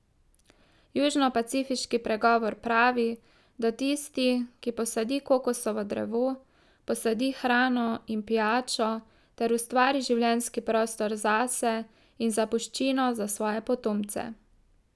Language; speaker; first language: Slovenian; native; Slovenian